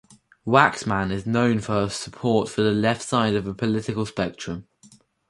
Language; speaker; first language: English; native; English